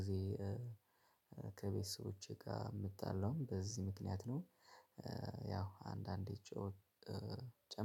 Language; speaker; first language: Amharic; native; Amharic